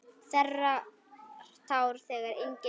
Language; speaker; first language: Icelandic; native; Icelandic